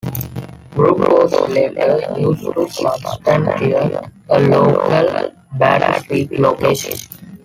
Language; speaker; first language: English; non-native, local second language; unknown